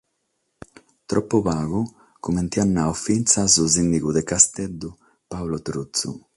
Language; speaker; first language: Sardinian; non-native, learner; Catalan